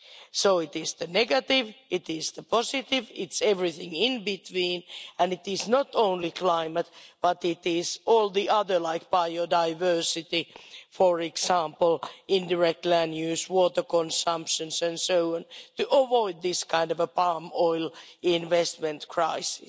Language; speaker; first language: English; non-native, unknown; Finnish